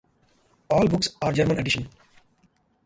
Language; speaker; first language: English; non-native, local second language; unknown